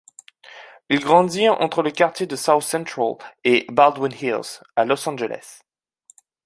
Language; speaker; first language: French; native; French